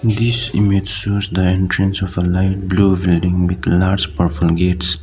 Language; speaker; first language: English; non-native, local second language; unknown